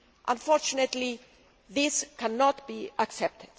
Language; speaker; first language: English; non-native, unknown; Greek